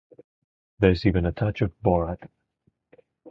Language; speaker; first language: English; non-native, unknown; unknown